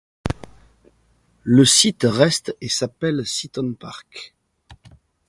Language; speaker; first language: French; native; French